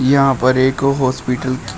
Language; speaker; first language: Hindi; native; Hindi